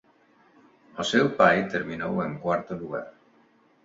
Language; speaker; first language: Galician; non-native, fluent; Spanish